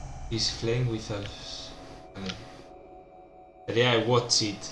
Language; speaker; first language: English; non-native, learner; Spanish